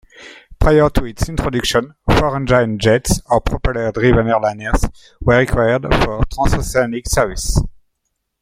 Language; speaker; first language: English; native; English